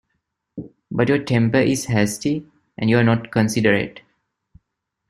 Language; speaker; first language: English; non-native, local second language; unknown